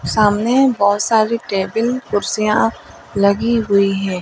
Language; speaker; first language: Hindi; native; Hindi